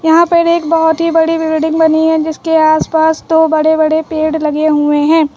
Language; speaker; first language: Hindi; native; Hindi